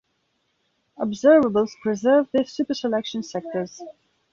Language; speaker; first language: English; non-native, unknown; Belarusian